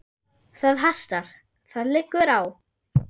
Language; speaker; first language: Icelandic; non-native, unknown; German